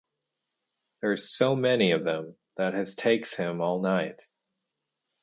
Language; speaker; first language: English; native; English